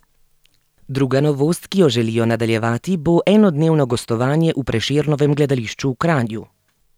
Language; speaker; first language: Slovenian; native; Slovenian